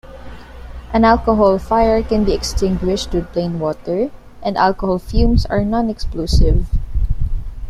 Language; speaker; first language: English; non-native, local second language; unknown